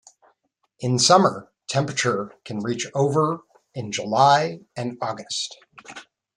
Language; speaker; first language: English; native; English